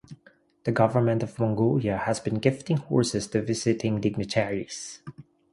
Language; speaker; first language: English; non-native, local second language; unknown